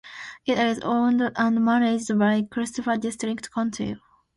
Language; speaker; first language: English; non-native, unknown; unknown